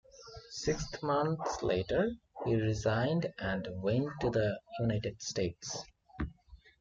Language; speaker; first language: English; non-native, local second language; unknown